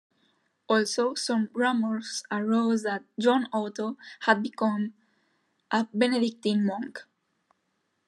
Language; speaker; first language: English; non-native, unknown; Spanish